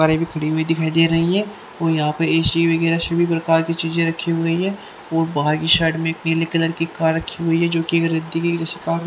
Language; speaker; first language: Hindi; native; Hindi